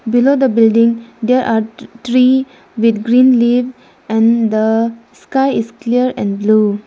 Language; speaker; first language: English; non-native, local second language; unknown